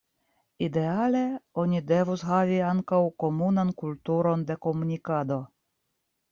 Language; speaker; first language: Esperanto; non-native, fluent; Russian